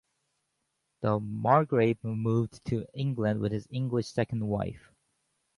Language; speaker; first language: English; native; English